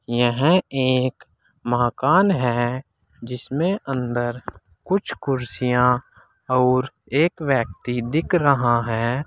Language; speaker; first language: Hindi; native; Hindi